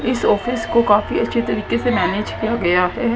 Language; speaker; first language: Hindi; native; Hindi